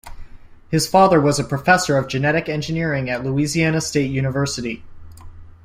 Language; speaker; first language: English; native; English